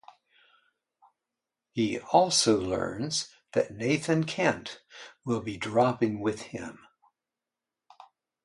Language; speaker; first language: English; native; English